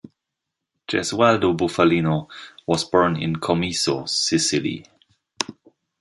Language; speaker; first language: English; non-native, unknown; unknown